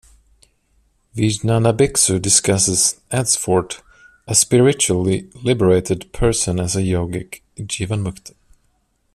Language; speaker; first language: English; non-native, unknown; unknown